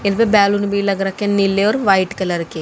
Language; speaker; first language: Hindi; native; Hindi